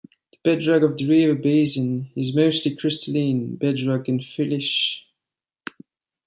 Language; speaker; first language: English; non-native, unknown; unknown